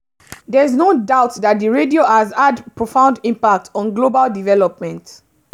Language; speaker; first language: English; non-native, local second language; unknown